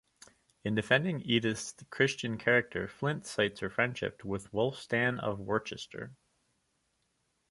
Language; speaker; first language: English; native; English